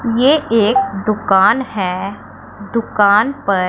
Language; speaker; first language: Hindi; non-native, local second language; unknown